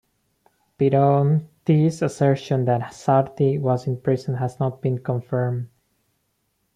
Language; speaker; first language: English; non-native, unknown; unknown